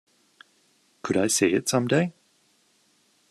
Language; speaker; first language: English; native; English